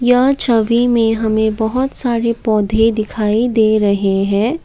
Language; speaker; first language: Hindi; non-native, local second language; Assamese